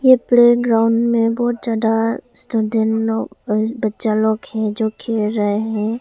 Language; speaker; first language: Hindi; early bilingual, other home language; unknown